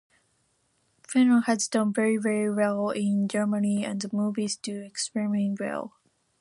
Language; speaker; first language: English; non-native, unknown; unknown